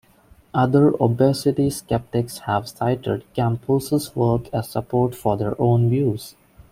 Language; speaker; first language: English; non-native, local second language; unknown